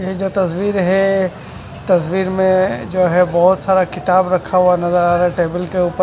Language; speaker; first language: Hindi; non-native, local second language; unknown